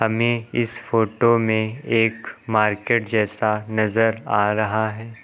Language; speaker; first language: Hindi; native; Hindi